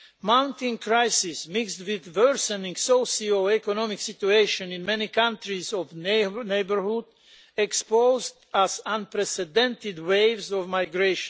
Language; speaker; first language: English; non-native, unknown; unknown